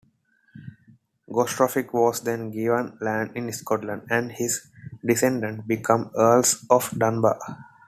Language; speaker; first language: English; non-native, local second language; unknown